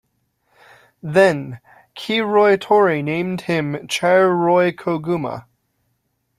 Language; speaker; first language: English; native; English